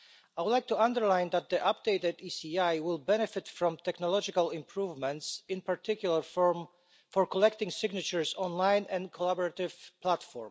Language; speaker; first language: English; non-native, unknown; Polish